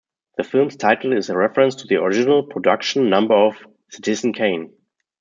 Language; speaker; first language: English; non-native, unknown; German